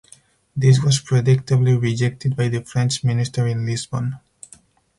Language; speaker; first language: English; non-native, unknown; Spanish